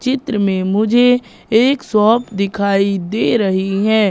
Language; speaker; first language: Hindi; native; Hindi